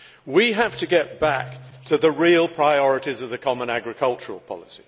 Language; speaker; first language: English; native; English